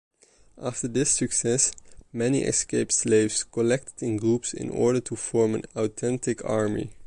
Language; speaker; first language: English; non-native, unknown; Dutch